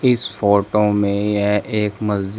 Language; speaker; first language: Hindi; native; Hindi